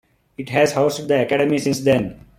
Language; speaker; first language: English; non-native, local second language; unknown